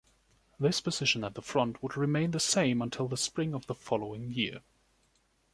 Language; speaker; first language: English; non-native, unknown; German